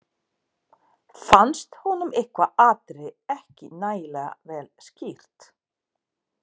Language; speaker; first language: Icelandic; non-native, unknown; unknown